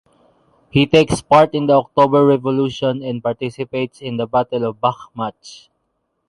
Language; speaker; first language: English; non-native, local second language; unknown